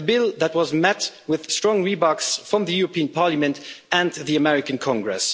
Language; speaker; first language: English; non-native, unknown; Luxembourgish